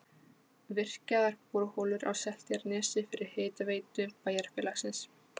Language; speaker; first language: Icelandic; non-native, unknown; Polish